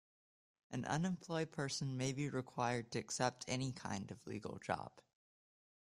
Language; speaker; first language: English; native; English